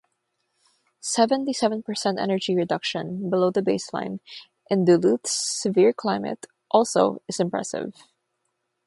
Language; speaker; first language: English; non-native, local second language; Filipino